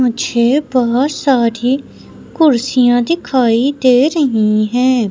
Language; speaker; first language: Hindi; native; Hindi